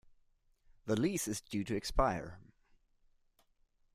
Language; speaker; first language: English; non-native, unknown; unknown